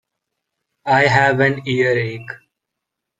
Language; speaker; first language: English; non-native, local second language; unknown